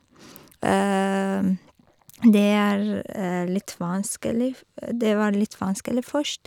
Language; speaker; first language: Norwegian; non-native, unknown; Persian